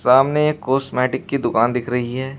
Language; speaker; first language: Hindi; native; Hindi